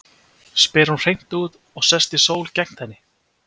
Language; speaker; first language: Icelandic; native; Icelandic